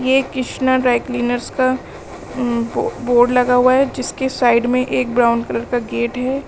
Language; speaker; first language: Hindi; native; Hindi